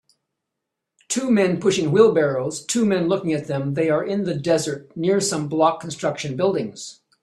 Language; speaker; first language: English; native; English